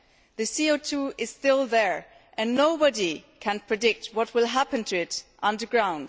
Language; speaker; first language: English; non-native, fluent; German